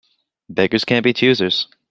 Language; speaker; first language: English; native; English